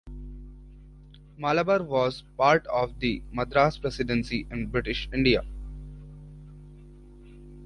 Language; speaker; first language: English; non-native, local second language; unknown